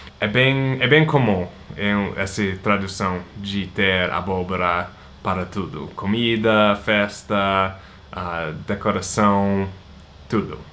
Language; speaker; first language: Portuguese; non-native, fluent; English